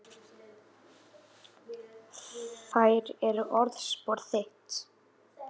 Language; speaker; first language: Icelandic; native; Icelandic